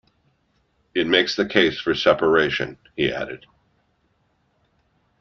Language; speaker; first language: English; native; English